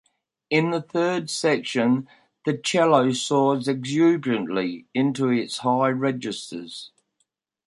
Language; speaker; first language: English; native; English